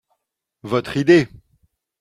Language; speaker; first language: French; non-native, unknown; Dutch